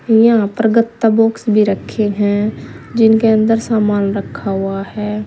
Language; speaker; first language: Hindi; native; Hindi